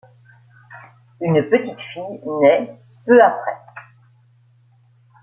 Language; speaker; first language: French; native; French